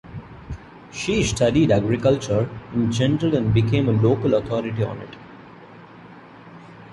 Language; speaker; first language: English; non-native, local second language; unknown